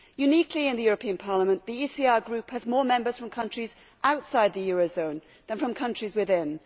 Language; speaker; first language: English; native; English